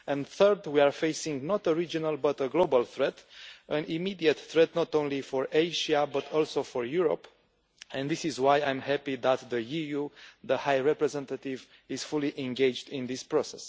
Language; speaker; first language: English; non-native, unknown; Romanian